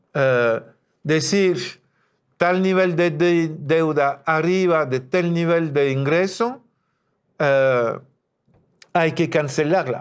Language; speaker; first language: Spanish; non-native, fluent; French